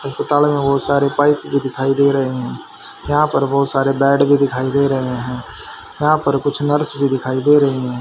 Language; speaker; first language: Hindi; native; Hindi